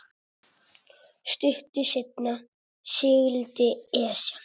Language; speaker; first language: Icelandic; non-native, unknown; Italian